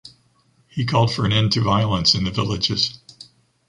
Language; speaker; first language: English; native; English